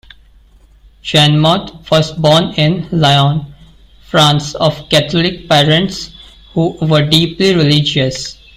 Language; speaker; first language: English; non-native, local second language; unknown